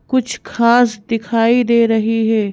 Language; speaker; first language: Hindi; native; Hindi